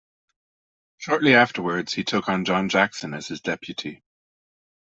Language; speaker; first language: English; non-native, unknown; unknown